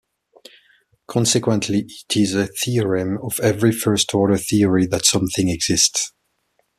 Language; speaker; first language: English; non-native, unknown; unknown